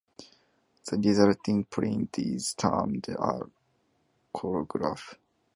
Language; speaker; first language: English; non-native, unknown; Japanese